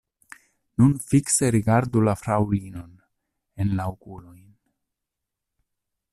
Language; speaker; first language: Esperanto; non-native, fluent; Italian